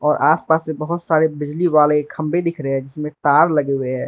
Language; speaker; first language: Hindi; non-native, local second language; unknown